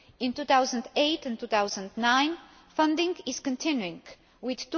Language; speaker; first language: English; non-native, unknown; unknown